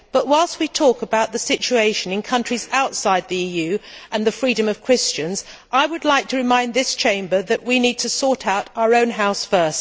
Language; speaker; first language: English; native; English